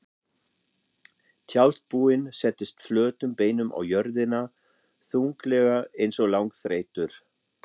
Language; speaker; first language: Icelandic; non-native, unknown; German